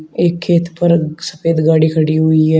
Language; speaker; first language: Hindi; native; Hindi